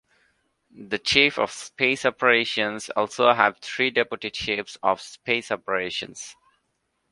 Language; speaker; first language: English; non-native, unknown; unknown